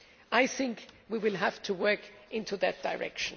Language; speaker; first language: English; non-native, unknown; German